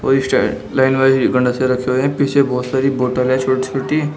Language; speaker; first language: Hindi; native; Hindi